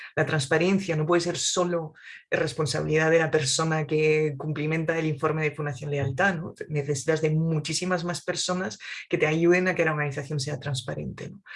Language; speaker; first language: Spanish; non-native, fluent; French